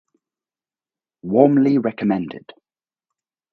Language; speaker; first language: English; native; English